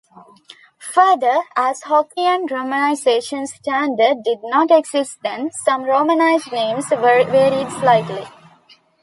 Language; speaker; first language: English; non-native, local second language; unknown